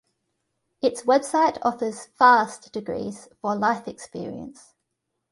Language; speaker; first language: English; native; English